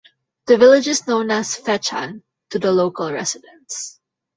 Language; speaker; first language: English; non-native, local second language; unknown